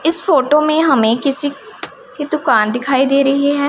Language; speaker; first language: Hindi; non-native, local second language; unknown